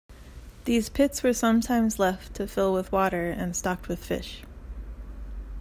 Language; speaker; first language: English; native; English